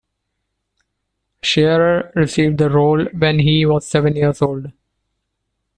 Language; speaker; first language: English; non-native, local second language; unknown